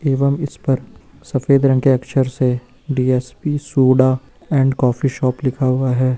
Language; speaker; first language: Hindi; native; Hindi